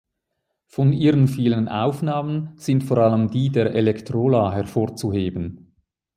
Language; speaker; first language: German; native; German